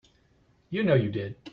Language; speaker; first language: English; native; English